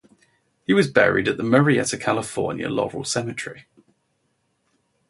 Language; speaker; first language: English; native; English